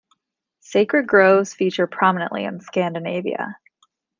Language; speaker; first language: English; native; English